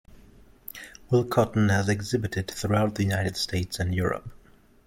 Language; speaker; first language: English; non-native, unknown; German